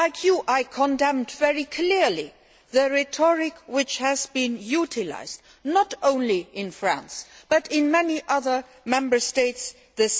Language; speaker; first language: English; non-native, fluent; Luxembourgish